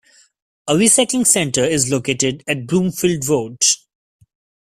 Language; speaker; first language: English; non-native, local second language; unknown